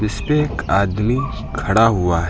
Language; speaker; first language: Hindi; native; Hindi